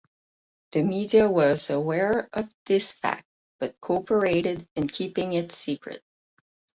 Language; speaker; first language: English; non-native, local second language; French